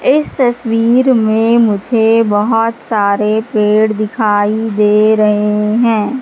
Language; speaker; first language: Hindi; native; Hindi